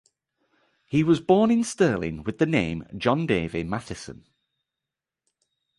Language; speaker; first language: English; native; English